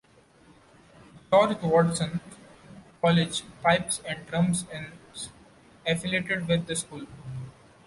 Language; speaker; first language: English; non-native, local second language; Marathi